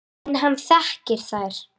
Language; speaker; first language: Icelandic; native; Icelandic